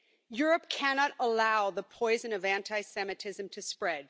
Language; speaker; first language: English; non-native, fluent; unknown